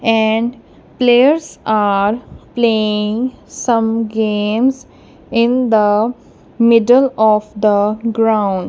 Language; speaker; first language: English; non-native, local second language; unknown